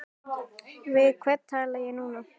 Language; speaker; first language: Icelandic; native; Icelandic